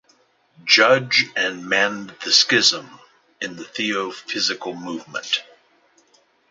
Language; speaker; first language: English; native; English